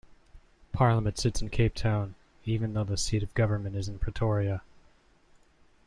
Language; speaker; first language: English; native; English